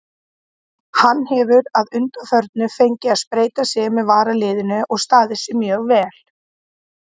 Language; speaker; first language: Icelandic; native; Icelandic